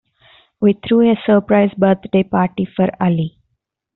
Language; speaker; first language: English; non-native, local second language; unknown